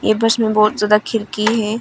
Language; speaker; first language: Hindi; non-native, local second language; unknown